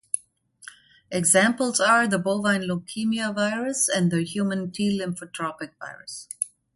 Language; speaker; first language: English; non-native, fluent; German